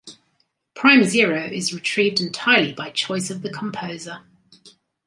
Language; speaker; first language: English; native; English